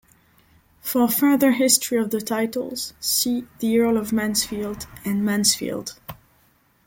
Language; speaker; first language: English; non-native, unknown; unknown